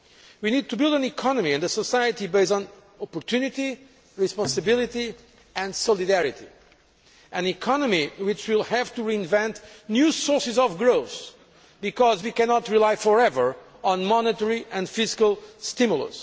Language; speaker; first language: English; non-native, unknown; Portuguese